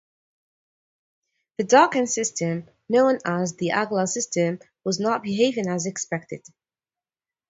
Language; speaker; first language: English; native; English